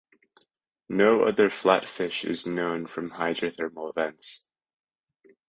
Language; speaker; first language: English; native; English